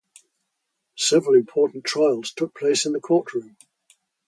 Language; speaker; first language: English; native; English